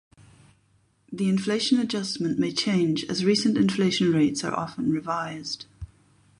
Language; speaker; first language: English; non-native, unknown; German